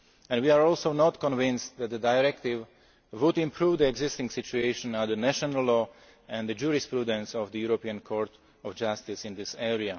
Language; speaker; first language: English; non-native, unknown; Slovak